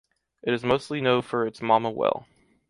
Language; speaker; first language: English; native; English